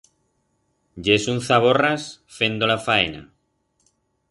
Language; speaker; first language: Aragonese; non-native, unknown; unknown